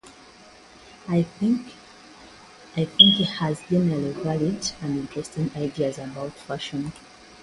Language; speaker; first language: English; native; English